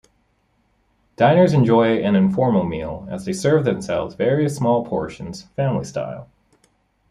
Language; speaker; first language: English; native; English